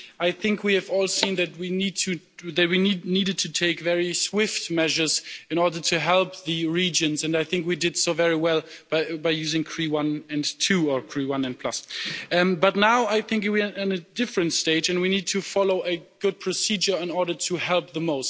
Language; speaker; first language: English; non-native, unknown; German